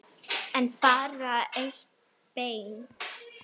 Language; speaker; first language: Icelandic; non-native, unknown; Arabic